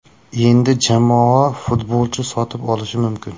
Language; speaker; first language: Uzbek; native; Uzbek